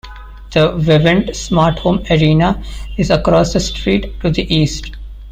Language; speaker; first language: English; non-native, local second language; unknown